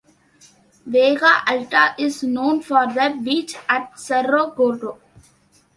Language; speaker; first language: English; non-native, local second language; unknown